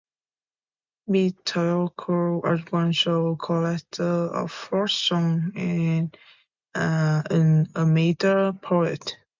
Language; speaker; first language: English; native; English